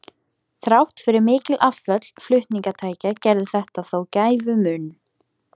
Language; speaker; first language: Icelandic; native; Icelandic